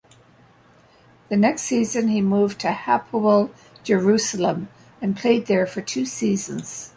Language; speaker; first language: English; native; English